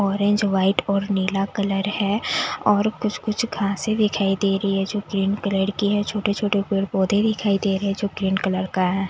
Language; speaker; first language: Hindi; native; Hindi